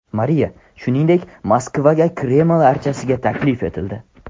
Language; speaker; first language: Uzbek; non-native, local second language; Tajik